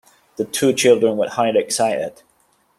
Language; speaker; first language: English; non-native, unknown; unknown